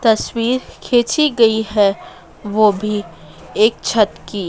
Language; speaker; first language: Hindi; native; Hindi